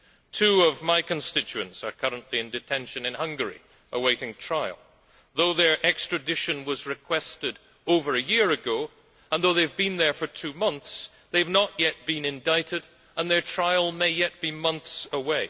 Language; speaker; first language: English; native; English